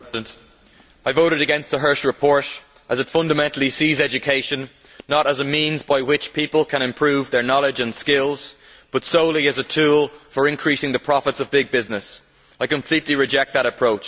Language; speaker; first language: English; native; English